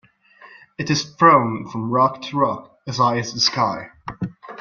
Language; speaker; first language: English; non-native, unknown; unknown